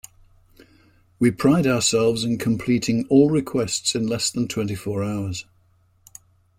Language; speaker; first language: English; native; English